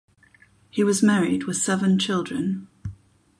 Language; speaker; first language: English; non-native, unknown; German